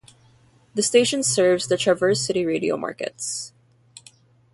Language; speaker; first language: English; non-native, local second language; Filipino